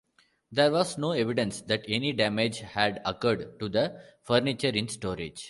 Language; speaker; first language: English; non-native, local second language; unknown